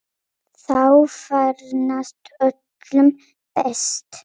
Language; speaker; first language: Icelandic; non-native, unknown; Polish